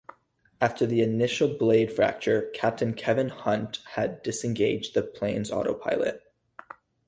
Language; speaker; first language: English; native; English